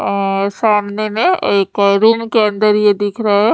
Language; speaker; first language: Hindi; native; Hindi